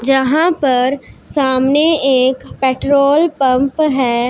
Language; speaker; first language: Hindi; non-native, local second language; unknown